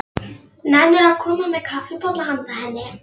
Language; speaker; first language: Icelandic; non-native, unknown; Polish